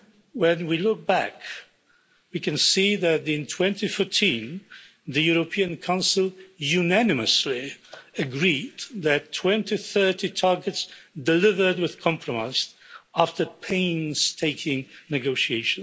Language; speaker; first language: English; non-native, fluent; Polish